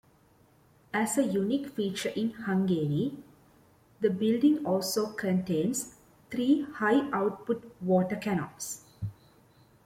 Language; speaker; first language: English; non-native, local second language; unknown